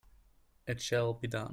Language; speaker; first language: English; non-native, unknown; German